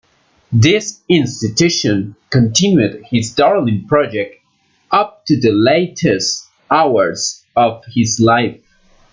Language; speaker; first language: English; non-native, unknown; Spanish